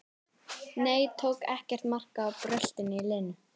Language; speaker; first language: Icelandic; native; Icelandic